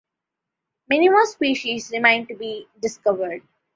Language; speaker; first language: English; non-native, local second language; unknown